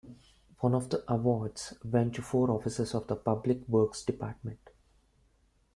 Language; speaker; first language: English; non-native, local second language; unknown